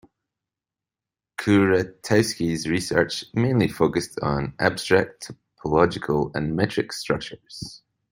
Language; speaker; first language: English; native; English